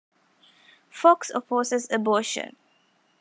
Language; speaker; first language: English; non-native, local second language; Tamil